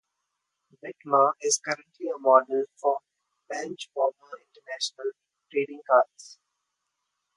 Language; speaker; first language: English; non-native, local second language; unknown